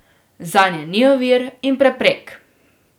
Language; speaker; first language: Slovenian; native; Slovenian